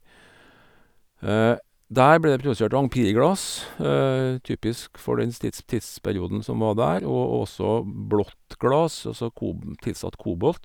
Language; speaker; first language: Norwegian; native; Norwegian